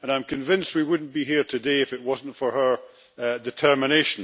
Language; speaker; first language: English; native; English